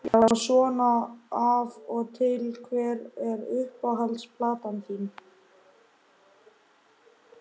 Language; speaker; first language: Icelandic; native; Icelandic